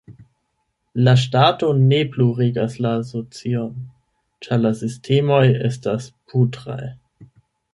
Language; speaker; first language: Esperanto; non-native, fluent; German